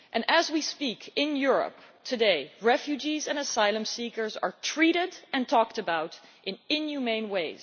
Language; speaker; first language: English; non-native, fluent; Dutch